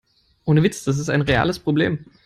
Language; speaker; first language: English; non-native, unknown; German